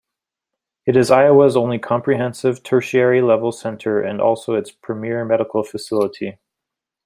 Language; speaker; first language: English; native; English